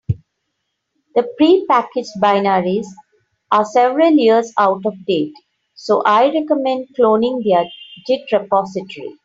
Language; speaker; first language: English; non-native, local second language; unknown